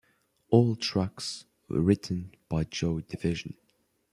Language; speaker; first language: English; non-native, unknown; French